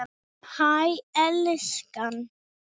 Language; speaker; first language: Icelandic; non-native, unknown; English